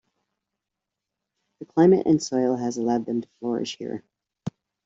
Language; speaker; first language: English; native; English